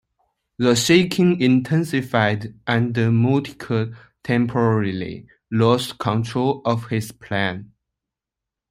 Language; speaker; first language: English; non-native, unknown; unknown